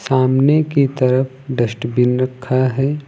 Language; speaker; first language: Hindi; native; Hindi